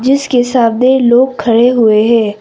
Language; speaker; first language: Hindi; non-native, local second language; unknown